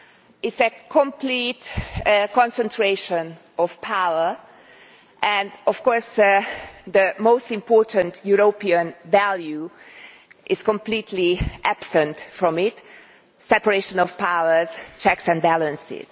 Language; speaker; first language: English; non-native, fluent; Hungarian